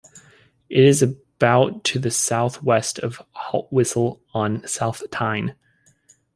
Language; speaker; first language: English; native; English